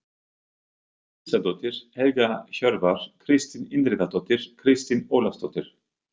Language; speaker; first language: Icelandic; non-native, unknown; German